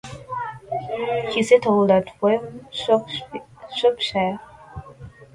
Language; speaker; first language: English; non-native, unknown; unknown